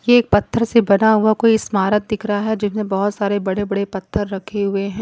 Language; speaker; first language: Hindi; non-native, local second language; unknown